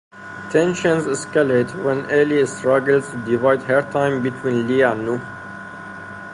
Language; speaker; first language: English; non-native, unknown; Persian